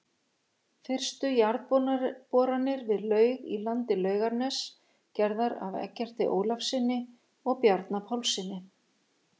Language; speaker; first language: Icelandic; native; Icelandic